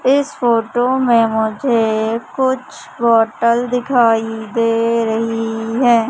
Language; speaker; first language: Hindi; native; Hindi